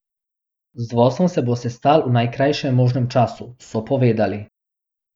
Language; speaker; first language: Slovenian; non-native, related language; Bosnian